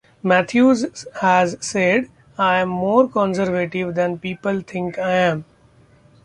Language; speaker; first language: English; non-native, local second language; Marathi